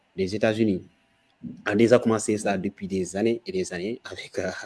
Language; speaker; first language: French; non-native, local second language; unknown